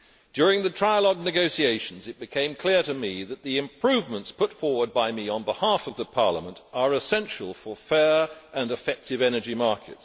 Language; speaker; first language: English; native; English